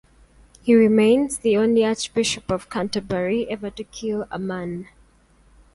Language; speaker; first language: English; native; English